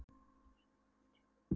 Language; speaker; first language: Icelandic; non-native, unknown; Polish